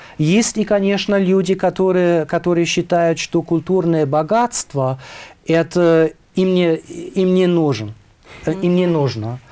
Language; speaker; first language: Russian; non-native, fluent; German